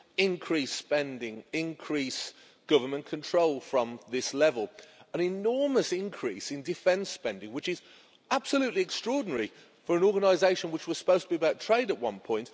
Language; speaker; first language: English; native; English